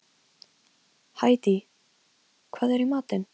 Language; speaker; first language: Icelandic; non-native, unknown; Polish